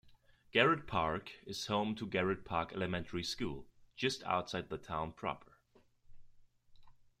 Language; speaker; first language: English; non-native, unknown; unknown